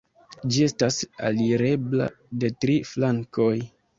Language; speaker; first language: Esperanto; non-native, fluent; Kinyarwanda